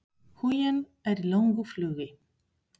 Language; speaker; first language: Icelandic; non-native, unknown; Spanish